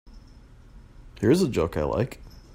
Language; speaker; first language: English; native; English